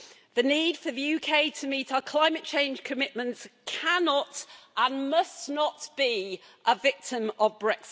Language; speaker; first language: English; native; English